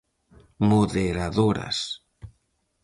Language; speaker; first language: Galician; native; Galician